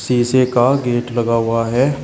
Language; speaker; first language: Hindi; native; Hindi